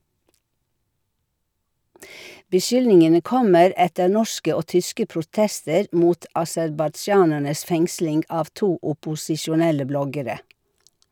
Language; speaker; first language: Norwegian; native; Norwegian